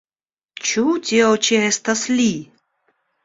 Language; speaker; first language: Esperanto; non-native, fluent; Russian